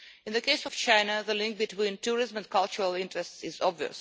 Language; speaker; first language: English; non-native, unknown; Russian